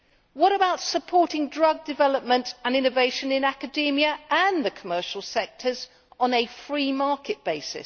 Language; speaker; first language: English; native; English